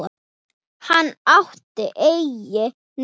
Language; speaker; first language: Icelandic; non-native, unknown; Thai